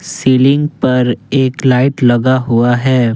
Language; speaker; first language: Hindi; non-native, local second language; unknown